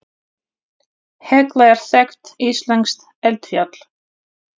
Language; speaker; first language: Icelandic; non-native, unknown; Russian